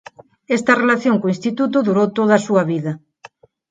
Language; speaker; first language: Galician; non-native, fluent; Spanish